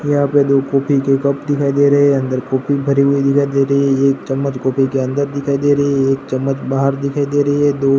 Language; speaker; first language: Hindi; non-native, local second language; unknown